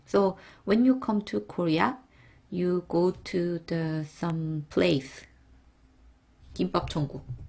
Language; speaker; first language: English; non-native, fluent; Korean